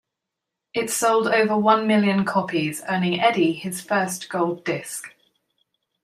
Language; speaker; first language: English; native; English